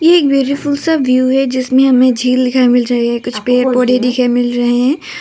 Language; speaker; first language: Hindi; non-native, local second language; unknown